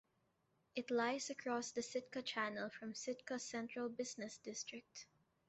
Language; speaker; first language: English; non-native, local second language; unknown